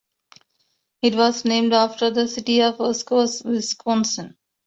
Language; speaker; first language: English; non-native, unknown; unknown